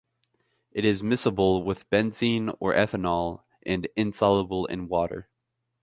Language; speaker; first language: English; native; English